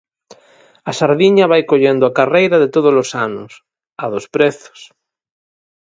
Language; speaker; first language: Galician; native; Galician